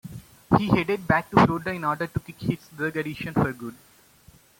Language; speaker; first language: English; non-native, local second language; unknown